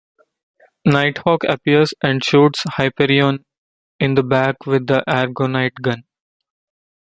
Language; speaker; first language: English; non-native, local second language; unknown